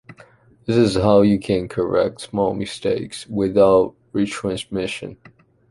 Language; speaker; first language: English; non-native, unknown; Chinese